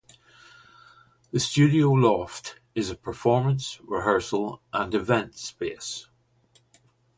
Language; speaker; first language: English; native; English